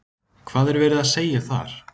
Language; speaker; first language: Icelandic; native; Icelandic